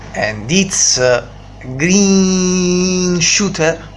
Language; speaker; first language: English; non-native, fluent; Italian